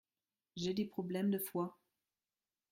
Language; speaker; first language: French; non-native, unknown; German